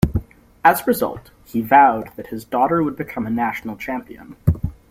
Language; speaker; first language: English; native; English